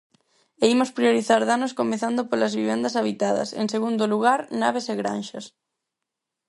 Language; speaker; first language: Galician; non-native, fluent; Spanish